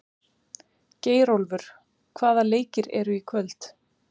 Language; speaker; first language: Icelandic; native; Icelandic